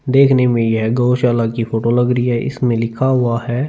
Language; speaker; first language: Hindi; non-native, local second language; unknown